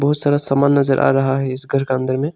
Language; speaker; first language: Hindi; non-native, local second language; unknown